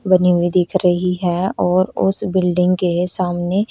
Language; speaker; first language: Hindi; native; Hindi